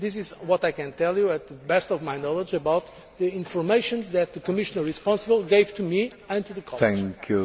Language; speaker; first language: English; non-native, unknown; Portuguese